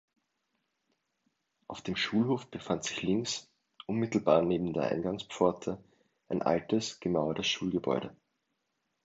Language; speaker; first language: German; native; German